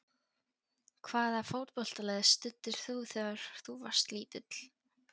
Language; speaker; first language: Icelandic; non-native, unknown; Polish